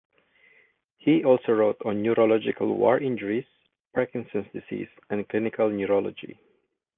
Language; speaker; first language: English; non-native, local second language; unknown